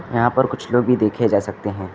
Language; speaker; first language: Hindi; native; Hindi